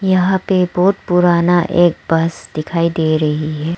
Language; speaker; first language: Hindi; non-native, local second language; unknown